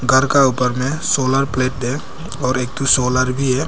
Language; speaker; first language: Hindi; non-native, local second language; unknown